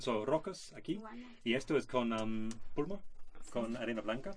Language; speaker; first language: Spanish; non-native, learner; English